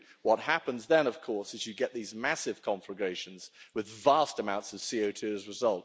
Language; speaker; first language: English; native; English